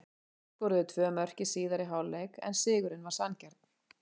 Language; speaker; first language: Icelandic; native; Icelandic